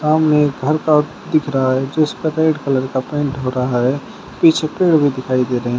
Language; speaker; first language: Hindi; native; Hindi